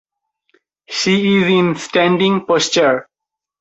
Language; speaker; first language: English; non-native, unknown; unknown